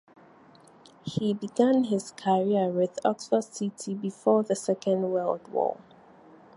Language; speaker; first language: English; non-native, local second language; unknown